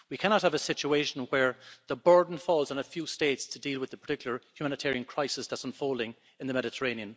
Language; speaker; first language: English; native; English